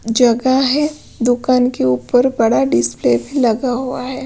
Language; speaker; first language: Hindi; non-native, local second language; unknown